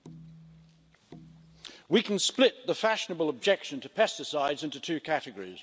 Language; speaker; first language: English; native; English